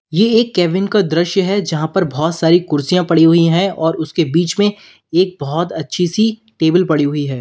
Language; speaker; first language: Hindi; native; Hindi